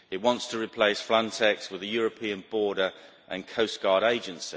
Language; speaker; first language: English; native; English